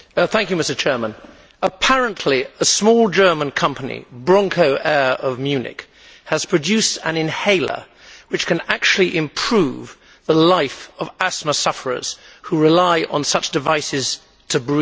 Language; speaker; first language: English; native; English